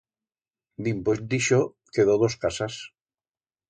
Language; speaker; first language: Aragonese; native; Aragonese